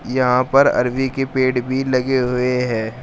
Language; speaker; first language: Hindi; native; Hindi